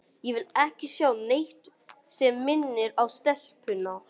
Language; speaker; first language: Icelandic; non-native, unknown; English